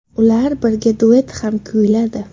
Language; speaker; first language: Uzbek; native; Uzbek